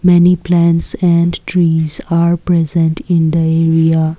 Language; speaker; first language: English; non-native, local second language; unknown